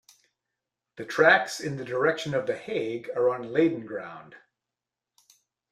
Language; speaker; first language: English; native; English